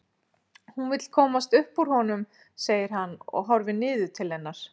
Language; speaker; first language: Icelandic; native; Icelandic